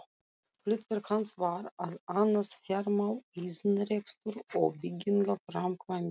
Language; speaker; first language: Icelandic; non-native, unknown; Russian